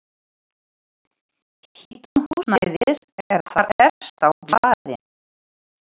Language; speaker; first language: Icelandic; non-native, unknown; Ukrainian